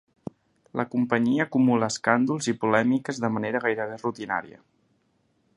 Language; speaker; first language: Catalan; native; Catalan